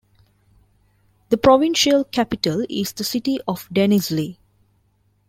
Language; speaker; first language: English; non-native, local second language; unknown